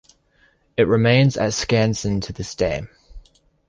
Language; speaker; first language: English; native; English